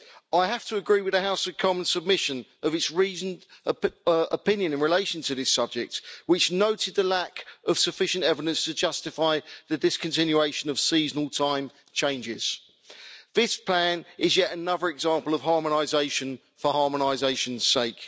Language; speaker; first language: English; native; English